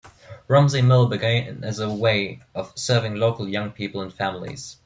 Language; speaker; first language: English; non-native, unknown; German